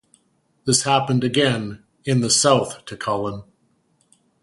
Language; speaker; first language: English; native; English